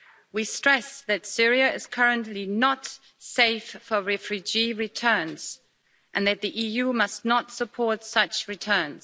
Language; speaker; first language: English; native; English